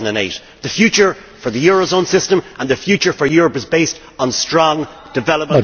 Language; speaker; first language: English; native; English